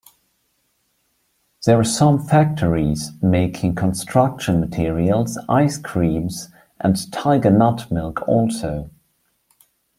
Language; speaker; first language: English; non-native, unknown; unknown